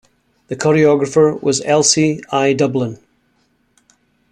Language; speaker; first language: English; native; English